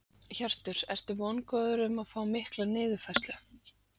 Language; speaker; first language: Icelandic; native; Icelandic